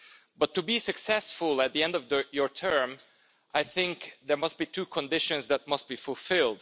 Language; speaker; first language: English; non-native, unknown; Hungarian